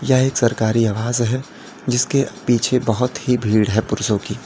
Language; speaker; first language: Hindi; native; Hindi